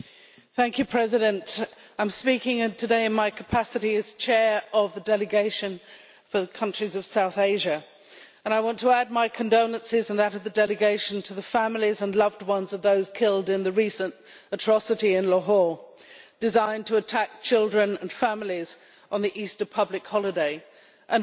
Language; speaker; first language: English; native; English